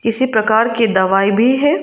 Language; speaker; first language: Hindi; non-native, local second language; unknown